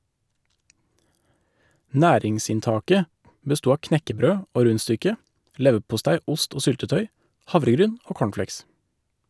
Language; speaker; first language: Norwegian; native; Norwegian